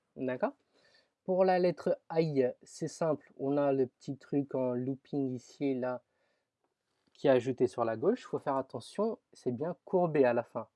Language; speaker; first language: French; early bilingual, other home language; Tamil